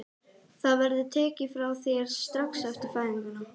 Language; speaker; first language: Icelandic; non-native, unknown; English